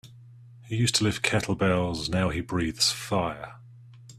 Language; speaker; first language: English; native; English